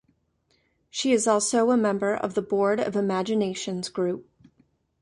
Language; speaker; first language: English; native; English